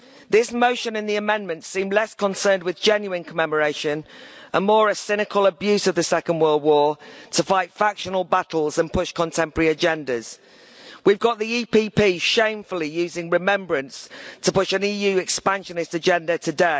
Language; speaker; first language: English; native; English